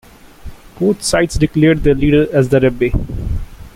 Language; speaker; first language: English; non-native, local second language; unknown